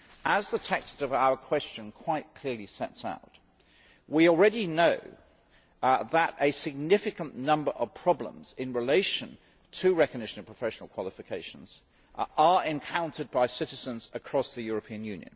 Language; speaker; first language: English; native; English